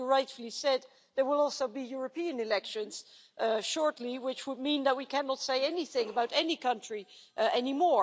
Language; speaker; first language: English; non-native, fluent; Dutch